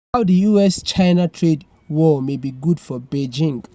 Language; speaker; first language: English; non-native, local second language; Yoruba